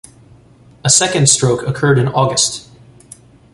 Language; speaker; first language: English; native; English